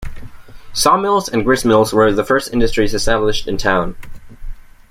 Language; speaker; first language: English; native; English